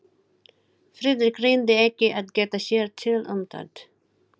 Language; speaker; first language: Icelandic; non-native, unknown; Filipino